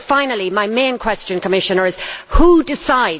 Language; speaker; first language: English; native; English